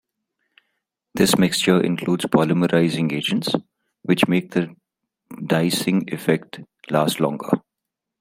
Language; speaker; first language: English; non-native, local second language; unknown